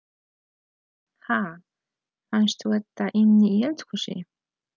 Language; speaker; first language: Icelandic; non-native, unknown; Polish